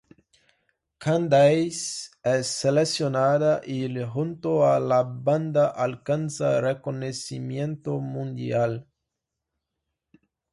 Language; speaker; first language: Spanish; non-native, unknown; Portuguese